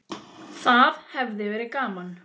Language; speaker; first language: Icelandic; native; Icelandic